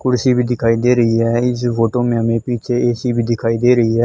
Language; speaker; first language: Hindi; native; Hindi